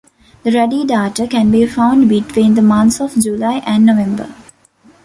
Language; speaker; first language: English; non-native, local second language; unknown